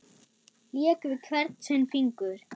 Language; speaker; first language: Icelandic; non-native, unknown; German